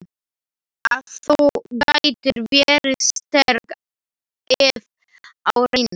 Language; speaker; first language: Icelandic; non-native, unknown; Slovak